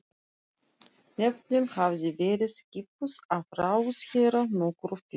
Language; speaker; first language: Icelandic; non-native, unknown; Russian